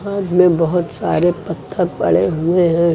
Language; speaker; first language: Hindi; native; Hindi